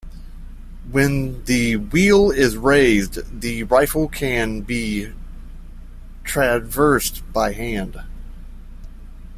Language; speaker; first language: English; native; English